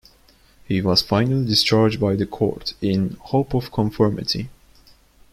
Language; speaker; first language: English; non-native, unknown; Turkish